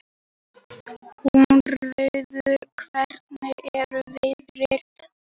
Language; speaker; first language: Icelandic; native; Icelandic